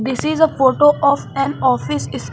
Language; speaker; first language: English; non-native, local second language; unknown